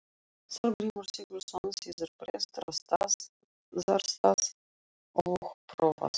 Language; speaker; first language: Icelandic; non-native, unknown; Russian